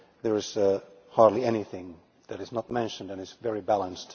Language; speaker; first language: English; non-native, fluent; Finnish